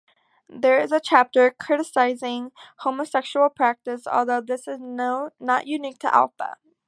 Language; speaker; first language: English; native; English